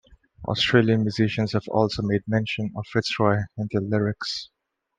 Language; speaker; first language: English; non-native, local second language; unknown